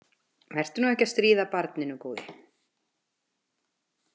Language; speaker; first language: Icelandic; native; Icelandic